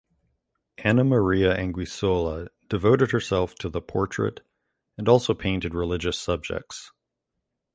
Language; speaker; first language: English; native; English